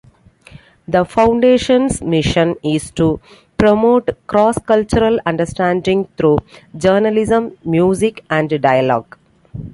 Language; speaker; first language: English; non-native, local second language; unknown